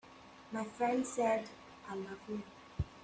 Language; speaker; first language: English; non-native, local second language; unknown